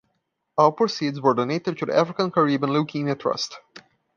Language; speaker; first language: English; non-native, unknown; Portuguese